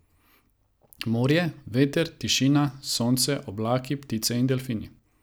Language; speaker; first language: Slovenian; non-native, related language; Croatian